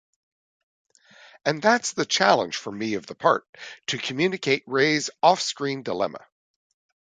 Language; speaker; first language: English; native; English